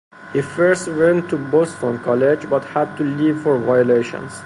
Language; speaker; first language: English; non-native, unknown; Persian